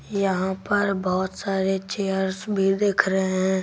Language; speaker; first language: Hindi; native; Hindi